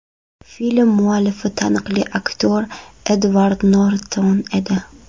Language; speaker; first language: Uzbek; non-native, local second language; Kara-Kalpak